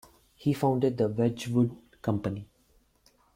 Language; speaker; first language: English; non-native, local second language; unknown